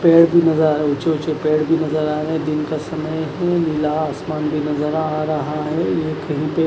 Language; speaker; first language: Hindi; non-native, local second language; Punjabi